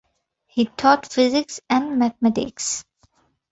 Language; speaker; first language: English; non-native, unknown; Bangla